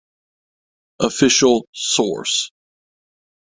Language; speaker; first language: English; native; English